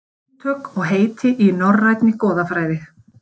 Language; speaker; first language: Icelandic; native; Icelandic